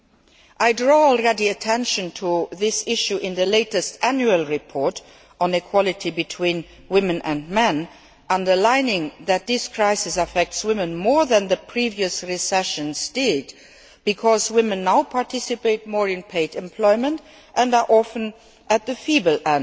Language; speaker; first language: English; non-native, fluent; Luxembourgish